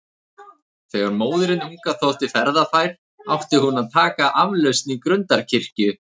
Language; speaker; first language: Icelandic; native; Icelandic